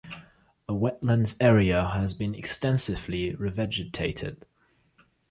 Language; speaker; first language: English; non-native, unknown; German